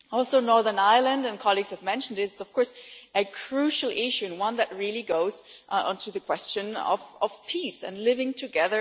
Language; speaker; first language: English; non-native, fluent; German